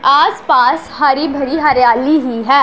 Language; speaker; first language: Hindi; non-native, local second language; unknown